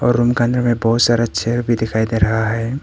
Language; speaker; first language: Hindi; non-native, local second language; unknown